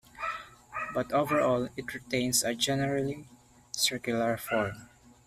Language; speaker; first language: English; non-native, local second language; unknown